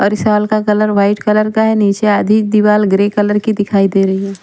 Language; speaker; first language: Hindi; non-native, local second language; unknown